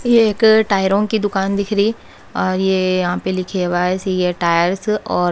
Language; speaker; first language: Hindi; native; Hindi